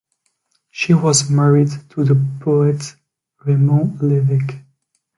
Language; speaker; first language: English; non-native, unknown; French